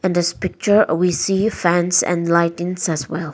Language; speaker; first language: English; non-native, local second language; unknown